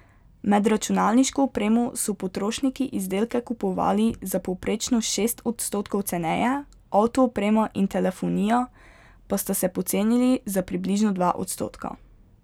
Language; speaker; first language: Slovenian; native; Slovenian